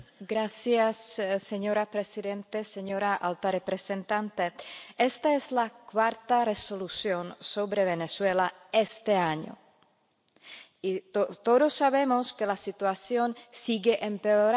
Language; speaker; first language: Spanish; non-native, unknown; Czech